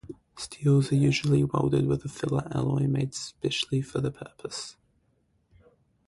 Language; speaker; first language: English; native; English